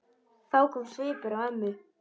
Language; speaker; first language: Icelandic; native; Icelandic